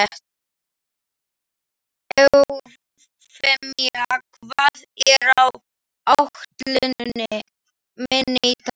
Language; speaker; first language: Icelandic; non-native, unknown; Slovak